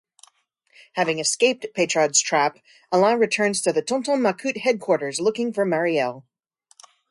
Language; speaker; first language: English; native; English